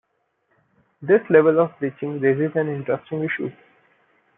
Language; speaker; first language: English; non-native, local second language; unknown